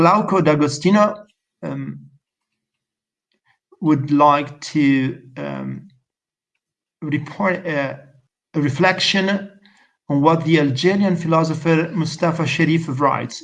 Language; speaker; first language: English; non-native, fluent; Italian